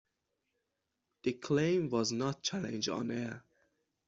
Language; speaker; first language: English; non-native, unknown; Persian